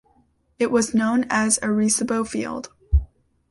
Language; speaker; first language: English; native; English